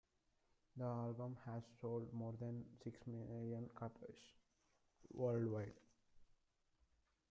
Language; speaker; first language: English; non-native, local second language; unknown